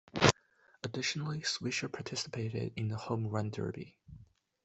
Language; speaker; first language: English; non-native, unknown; Chinese